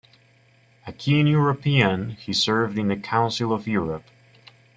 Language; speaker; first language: English; native; English